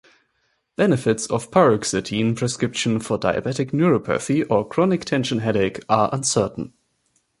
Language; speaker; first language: English; non-native, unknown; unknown